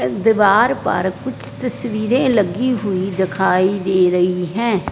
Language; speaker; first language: Hindi; non-native, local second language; Punjabi